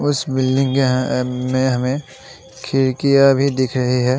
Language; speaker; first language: Hindi; non-native, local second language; Assamese